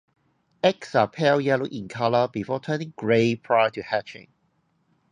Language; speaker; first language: English; non-native, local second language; Cantonese